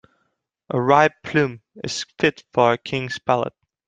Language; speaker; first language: English; non-native, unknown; Dutch